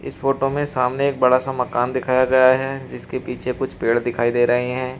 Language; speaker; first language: Hindi; native; Hindi